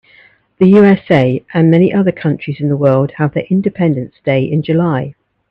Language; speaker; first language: English; native; English